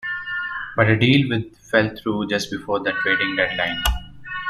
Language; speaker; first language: English; non-native, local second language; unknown